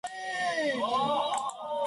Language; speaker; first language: English; non-native, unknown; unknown